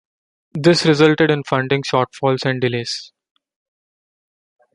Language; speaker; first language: English; non-native, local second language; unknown